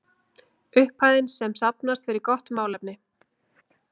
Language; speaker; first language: Icelandic; native; Icelandic